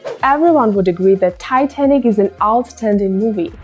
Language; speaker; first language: English; non-native, fluent; Russian